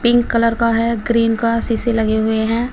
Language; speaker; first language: Hindi; native; Hindi